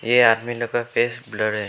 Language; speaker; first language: Hindi; early bilingual, other home language; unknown